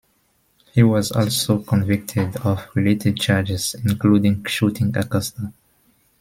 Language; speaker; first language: English; non-native, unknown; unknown